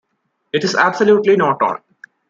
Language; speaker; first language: English; non-native, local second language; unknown